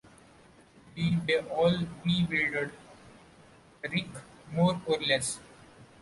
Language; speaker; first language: English; non-native, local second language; Marathi